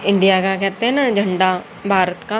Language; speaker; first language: Hindi; native; Hindi